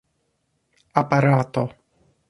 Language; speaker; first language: Esperanto; non-native, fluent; English